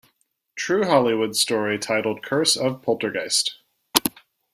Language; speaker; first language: English; native; English